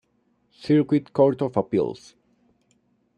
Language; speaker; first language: English; non-native, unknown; Spanish